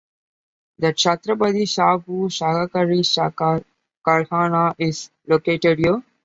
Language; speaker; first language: English; non-native, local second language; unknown